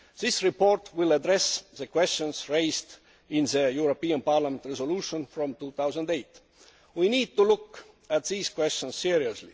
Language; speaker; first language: English; non-native, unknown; Estonian